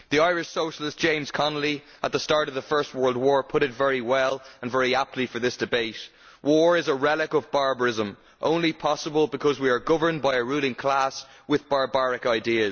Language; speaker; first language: English; native; English